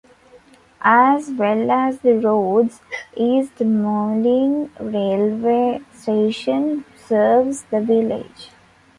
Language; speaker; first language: English; non-native, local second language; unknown